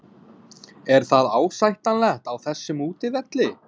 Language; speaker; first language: Icelandic; non-native, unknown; English